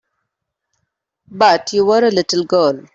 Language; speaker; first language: English; non-native, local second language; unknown